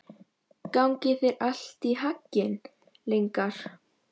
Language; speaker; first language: Icelandic; non-native, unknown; Polish